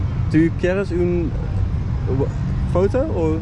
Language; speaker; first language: Spanish; non-native, learner; Dutch